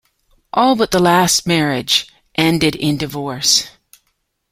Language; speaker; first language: English; native; English